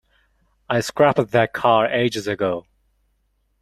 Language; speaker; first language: English; non-native, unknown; Mongolian